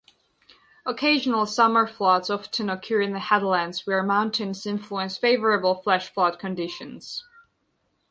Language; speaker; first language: English; non-native, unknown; Georgian